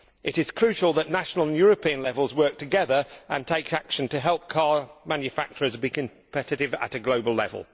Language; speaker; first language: English; native; English